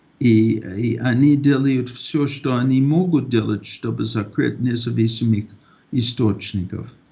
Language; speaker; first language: Russian; non-native, fluent; English